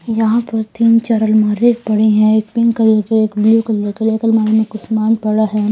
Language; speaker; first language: Hindi; native; Hindi